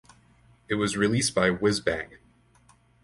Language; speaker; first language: English; native; English